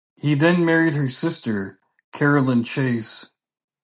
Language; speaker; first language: English; native; English